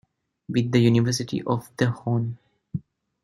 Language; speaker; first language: English; non-native, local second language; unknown